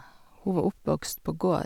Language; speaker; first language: Norwegian; native; Norwegian